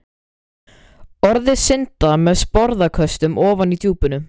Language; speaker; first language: Icelandic; native; Icelandic